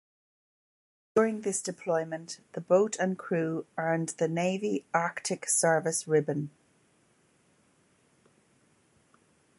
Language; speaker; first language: English; native; English